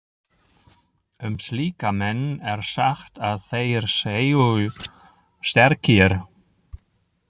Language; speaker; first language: Icelandic; non-native, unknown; German